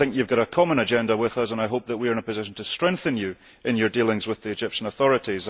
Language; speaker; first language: English; early bilingual, heritage; English